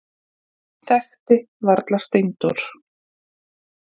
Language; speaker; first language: Icelandic; native; Icelandic